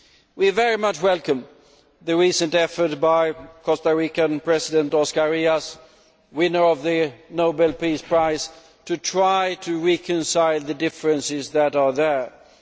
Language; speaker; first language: English; non-native, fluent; Swedish